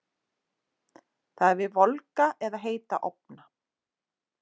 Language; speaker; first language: Icelandic; native; Icelandic